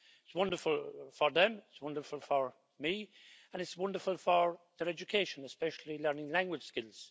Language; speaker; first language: English; native; English